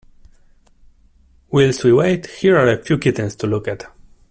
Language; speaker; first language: English; non-native, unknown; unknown